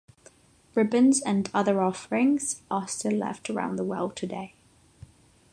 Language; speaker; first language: English; non-native, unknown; Catalan